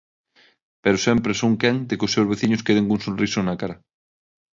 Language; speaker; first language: Galician; non-native, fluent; Spanish